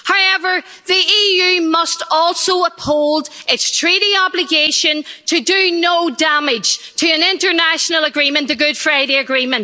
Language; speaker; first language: English; native; English